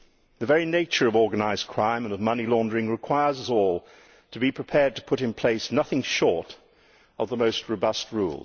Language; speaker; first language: English; native; English